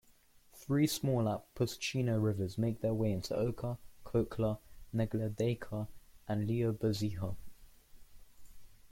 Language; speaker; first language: English; native; English